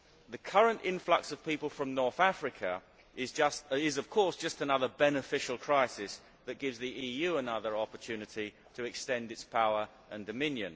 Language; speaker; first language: English; native; English